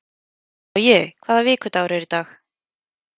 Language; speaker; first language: Icelandic; native; Icelandic